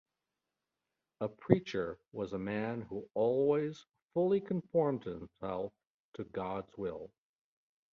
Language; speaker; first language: English; native; English